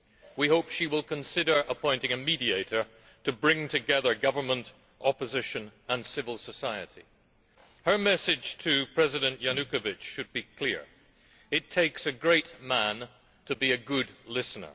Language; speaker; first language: English; native; English